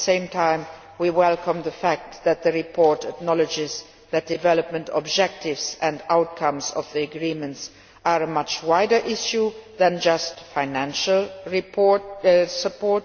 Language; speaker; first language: English; non-native, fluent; Luxembourgish